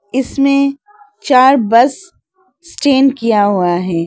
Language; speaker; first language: Hindi; non-native, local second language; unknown